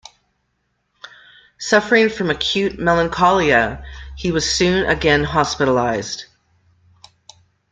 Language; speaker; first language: English; native; English